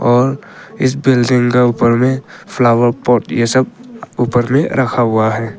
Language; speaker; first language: Hindi; early bilingual, other home language; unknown